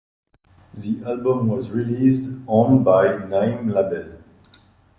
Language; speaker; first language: English; non-native, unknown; French